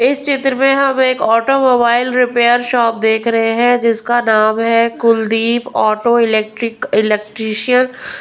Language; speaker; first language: Hindi; non-native, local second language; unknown